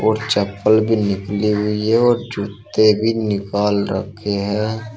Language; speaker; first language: Hindi; native; Hindi